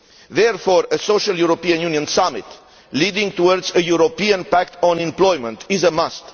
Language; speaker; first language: English; non-native, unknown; Romanian